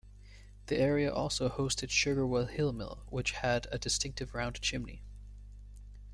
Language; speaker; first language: English; native; English